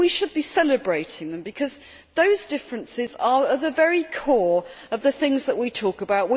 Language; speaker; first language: English; native; English